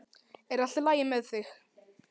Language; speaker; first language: Icelandic; native; Icelandic